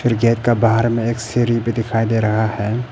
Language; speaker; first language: Hindi; early bilingual, other home language; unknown